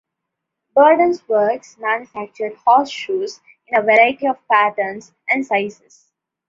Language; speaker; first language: English; non-native, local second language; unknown